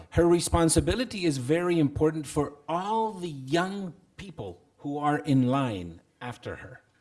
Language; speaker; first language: English; non-native, fluent; Spanish